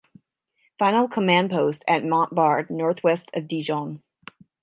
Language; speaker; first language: English; native; English